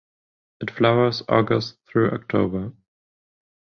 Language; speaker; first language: English; non-native, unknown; German